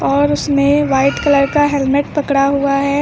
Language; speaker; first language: Hindi; native; Hindi